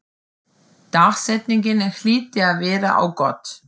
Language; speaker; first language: Icelandic; non-native, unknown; German